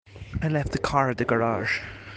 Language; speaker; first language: English; non-native, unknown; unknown